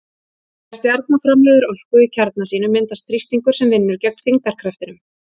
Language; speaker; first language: Icelandic; native; Icelandic